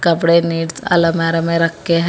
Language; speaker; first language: Hindi; non-native, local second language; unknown